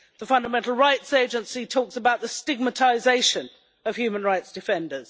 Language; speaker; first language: English; native; English